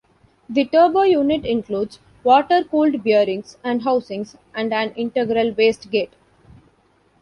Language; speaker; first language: English; non-native, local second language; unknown